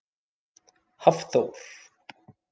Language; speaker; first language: Icelandic; native; Icelandic